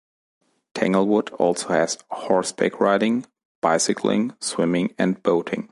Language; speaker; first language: English; non-native, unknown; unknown